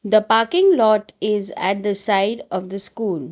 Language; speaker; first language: English; non-native, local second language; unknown